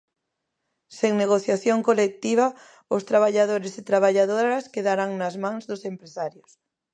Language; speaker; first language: Galician; native; Galician